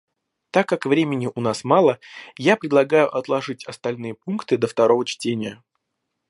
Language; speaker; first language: Russian; native; Russian